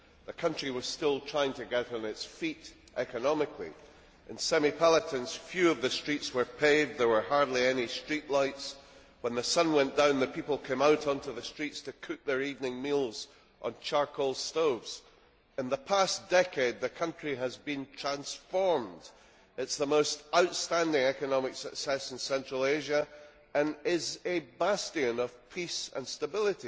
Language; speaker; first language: English; native; English